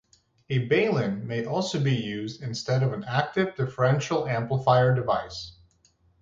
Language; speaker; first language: English; native; English